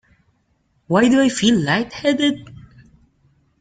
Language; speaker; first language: English; non-native, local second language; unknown